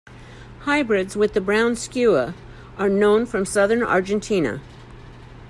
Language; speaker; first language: English; native; English